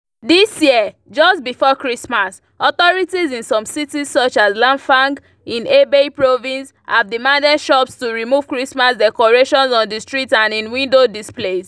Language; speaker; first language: English; non-native, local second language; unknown